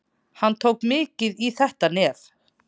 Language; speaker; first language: Icelandic; native; Icelandic